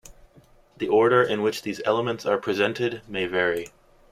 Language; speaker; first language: English; native; English